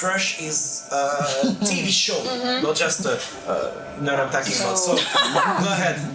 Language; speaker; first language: English; non-native, learner; French